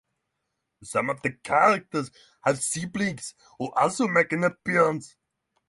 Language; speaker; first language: English; non-native, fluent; Norwegian